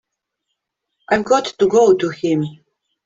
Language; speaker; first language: English; native; English